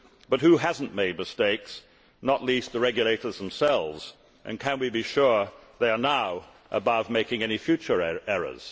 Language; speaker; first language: English; native; English